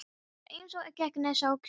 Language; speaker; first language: Icelandic; non-native, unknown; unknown